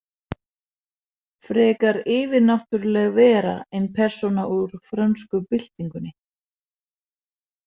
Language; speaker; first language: Icelandic; non-native, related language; Danish